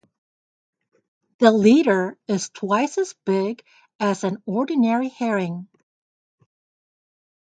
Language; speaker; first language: English; native; English